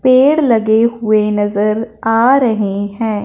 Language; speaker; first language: Hindi; non-native, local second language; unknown